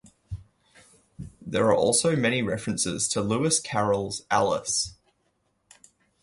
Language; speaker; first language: English; native; English